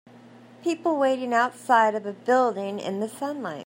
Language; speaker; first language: English; native; English